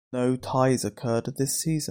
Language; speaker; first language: English; native; English